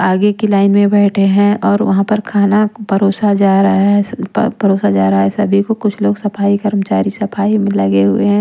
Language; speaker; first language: Hindi; non-native, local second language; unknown